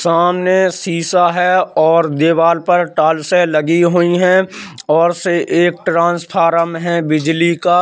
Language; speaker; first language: Hindi; native; Hindi